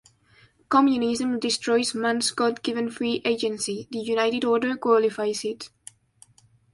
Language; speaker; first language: English; non-native, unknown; Spanish